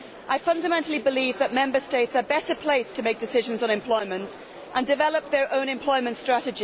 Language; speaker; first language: English; native; English